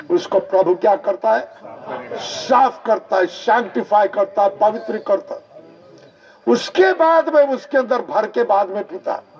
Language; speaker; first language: Hindi; non-native, local second language; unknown